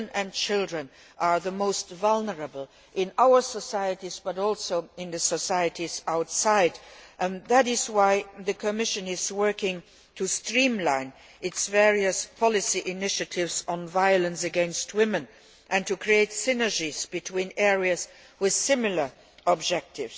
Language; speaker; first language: English; non-native, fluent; Luxembourgish